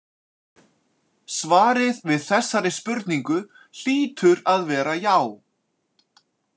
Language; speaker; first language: Icelandic; native; Icelandic